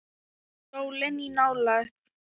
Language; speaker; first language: Icelandic; non-native, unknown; Thai